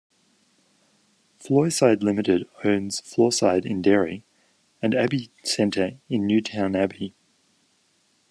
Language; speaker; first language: English; native; English